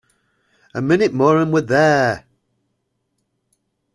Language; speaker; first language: English; native; English